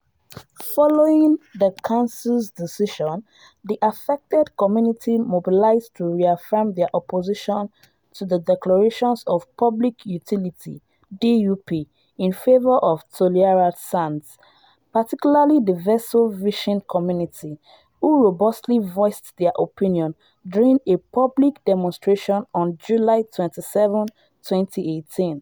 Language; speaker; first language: English; non-native, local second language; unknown